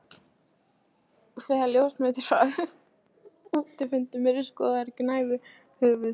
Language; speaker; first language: Icelandic; non-native, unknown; Polish